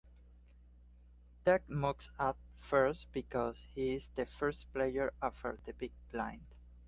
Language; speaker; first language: English; non-native, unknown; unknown